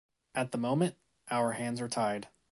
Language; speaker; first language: English; native; English